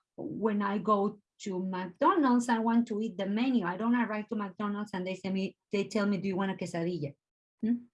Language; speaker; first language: English; non-native, fluent; Spanish